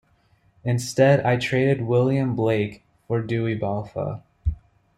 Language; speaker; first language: English; native; English